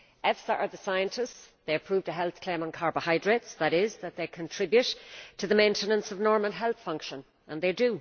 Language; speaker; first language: English; native; English